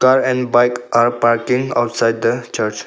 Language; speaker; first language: English; non-native, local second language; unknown